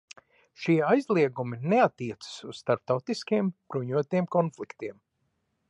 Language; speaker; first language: Latvian; early bilingual, heritage; Latvian